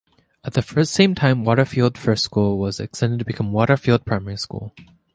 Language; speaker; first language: English; native; English